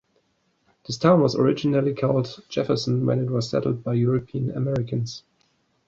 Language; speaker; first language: English; non-native, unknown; German